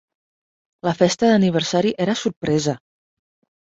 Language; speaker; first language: Catalan; non-native, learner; Spanish